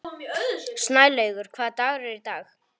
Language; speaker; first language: Icelandic; non-native, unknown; Polish